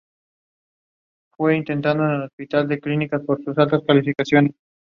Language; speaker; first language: English; non-native, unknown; Spanish